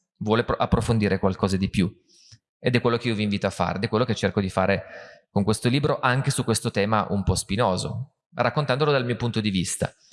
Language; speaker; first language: Italian; native; Italian